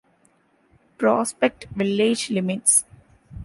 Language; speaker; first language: English; non-native, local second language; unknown